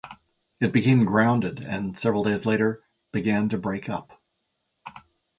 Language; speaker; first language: English; native; English